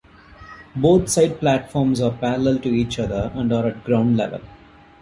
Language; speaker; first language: English; non-native, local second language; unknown